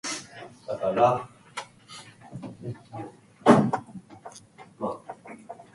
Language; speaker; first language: English; non-native, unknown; Japanese